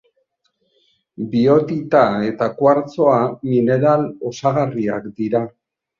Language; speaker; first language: Basque; native; Basque